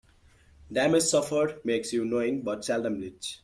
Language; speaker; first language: English; non-native, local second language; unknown